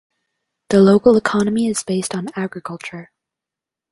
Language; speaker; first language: English; native; English